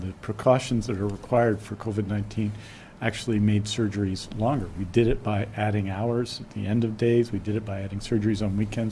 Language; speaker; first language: English; native; English